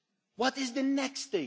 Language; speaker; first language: English; non-native, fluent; Dutch